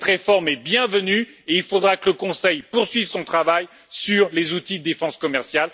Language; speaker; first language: French; native; French